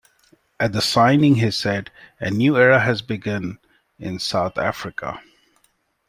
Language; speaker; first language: English; non-native, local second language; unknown